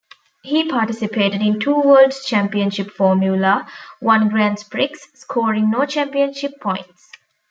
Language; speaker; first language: English; non-native, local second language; Tamil